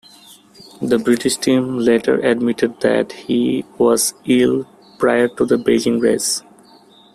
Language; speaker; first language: English; non-native, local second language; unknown